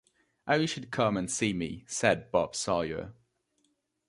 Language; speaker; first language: English; native; English